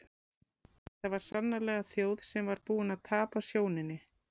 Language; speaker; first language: Icelandic; native; Icelandic